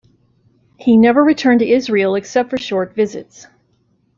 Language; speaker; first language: English; native; English